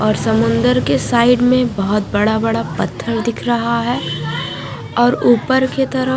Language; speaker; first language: Hindi; non-native, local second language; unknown